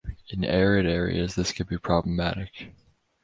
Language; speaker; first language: English; native; English